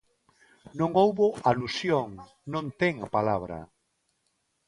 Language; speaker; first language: Galician; non-native, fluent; Spanish